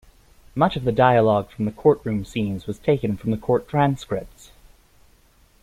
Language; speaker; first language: English; native; English